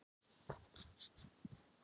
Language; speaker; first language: Icelandic; non-native, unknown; Thai